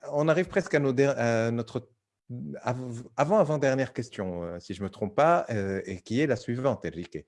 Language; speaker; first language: French; non-native, local second language; Arabic